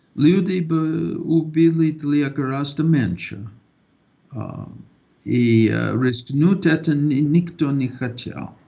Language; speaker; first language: Russian; non-native, fluent; English